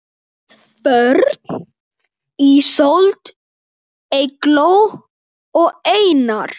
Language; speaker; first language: Icelandic; native; Icelandic